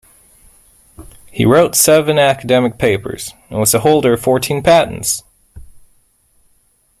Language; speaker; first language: English; native; English